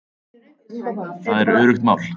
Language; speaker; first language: Icelandic; native; Icelandic